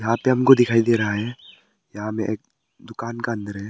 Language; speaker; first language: Hindi; early bilingual, other home language; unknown